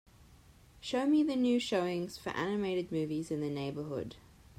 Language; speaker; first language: English; native; English